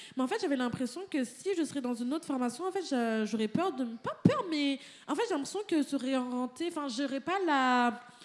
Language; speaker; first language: French; native; French